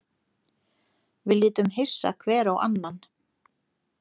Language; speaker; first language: Icelandic; non-native, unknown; Lithuanian